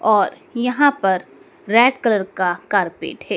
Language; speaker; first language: Hindi; native; Hindi